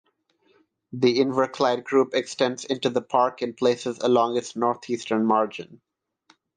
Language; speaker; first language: English; non-native, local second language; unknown